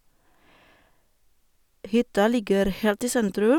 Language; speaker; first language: Norwegian; non-native, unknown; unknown